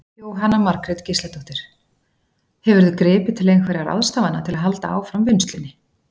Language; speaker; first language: Icelandic; native; Icelandic